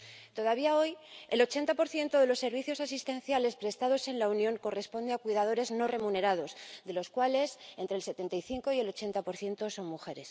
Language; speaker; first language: Spanish; native; Spanish